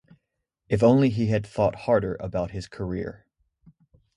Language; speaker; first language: English; native; English